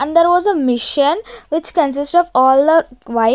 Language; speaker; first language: English; non-native, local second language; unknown